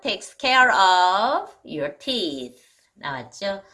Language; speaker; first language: English; non-native, fluent; Korean